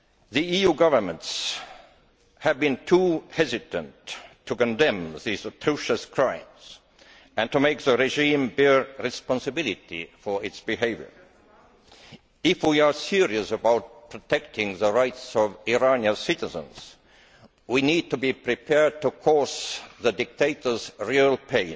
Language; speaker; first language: English; non-native, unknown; Estonian